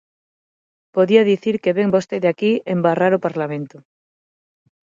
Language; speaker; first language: Galician; non-native, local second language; Spanish